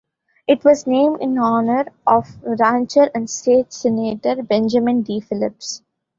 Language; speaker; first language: English; non-native, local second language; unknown